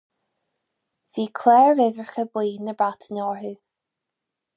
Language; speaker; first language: Irish; non-native, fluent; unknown